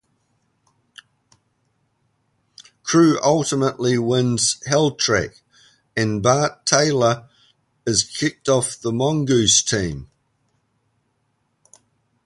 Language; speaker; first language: English; native; English